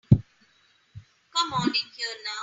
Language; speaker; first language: English; non-native, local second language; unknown